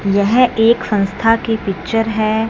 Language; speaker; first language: Hindi; non-native, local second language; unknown